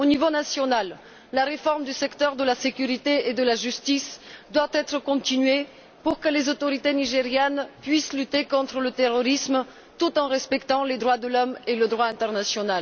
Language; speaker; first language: French; non-native, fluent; Bulgarian